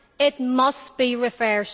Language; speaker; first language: English; native; English